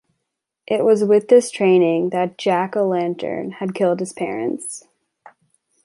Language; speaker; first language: English; native; English